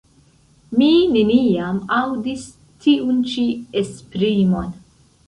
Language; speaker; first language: Esperanto; non-native, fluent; Central Kurdish